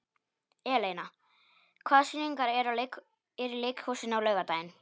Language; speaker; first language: Icelandic; non-native, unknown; Polish